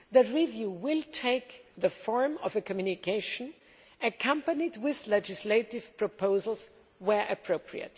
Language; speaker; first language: English; non-native, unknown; German